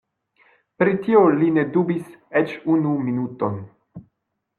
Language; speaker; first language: Esperanto; non-native, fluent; French